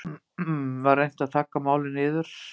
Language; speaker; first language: Icelandic; native; Icelandic